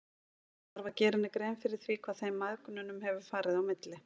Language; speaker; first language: Icelandic; native; Icelandic